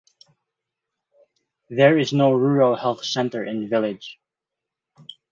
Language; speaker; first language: English; non-native, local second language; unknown